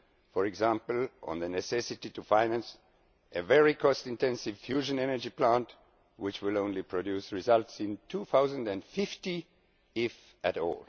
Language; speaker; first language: English; non-native, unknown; Estonian